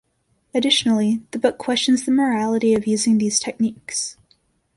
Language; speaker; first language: English; native; English